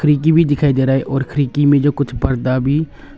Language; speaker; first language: Hindi; early bilingual, other home language; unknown